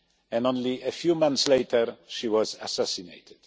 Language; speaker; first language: English; non-native, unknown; Polish